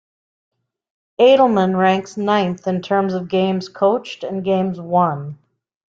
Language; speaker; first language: English; native; English